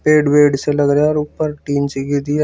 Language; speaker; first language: Hindi; native; Hindi